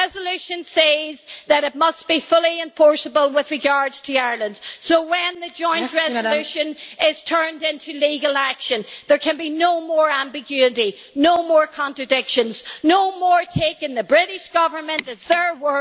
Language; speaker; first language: English; native; English